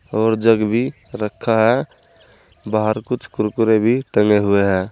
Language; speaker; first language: Hindi; native; Hindi